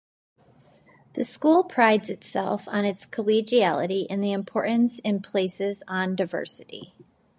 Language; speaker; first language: English; native; English